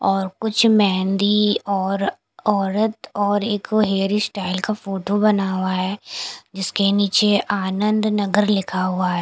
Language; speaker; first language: Hindi; non-native, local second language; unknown